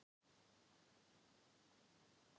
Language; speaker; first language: Icelandic; non-native, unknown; Thai